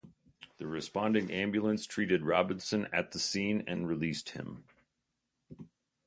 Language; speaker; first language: English; native; English